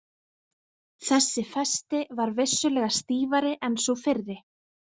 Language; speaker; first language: Icelandic; native; Icelandic